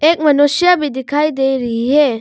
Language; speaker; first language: Hindi; non-native, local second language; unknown